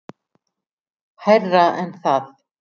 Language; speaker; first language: Icelandic; native; Icelandic